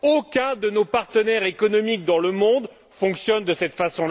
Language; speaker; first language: French; native; French